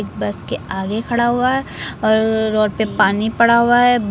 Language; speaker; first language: Hindi; native; Hindi